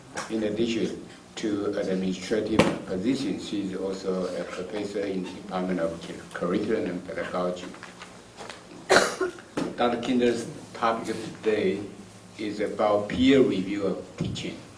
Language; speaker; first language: English; non-native, fluent; Chinese